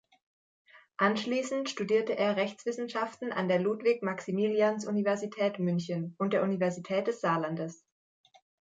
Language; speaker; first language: German; native; German